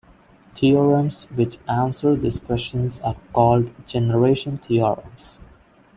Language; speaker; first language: English; non-native, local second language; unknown